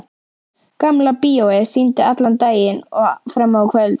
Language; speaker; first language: Icelandic; native; Icelandic